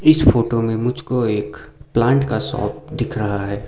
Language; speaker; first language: Hindi; non-native, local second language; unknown